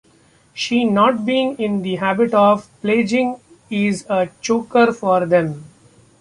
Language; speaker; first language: English; non-native, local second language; Marathi